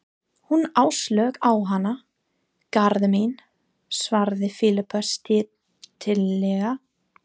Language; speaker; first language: Icelandic; non-native, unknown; English